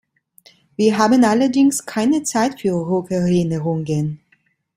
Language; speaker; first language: German; non-native, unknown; Italian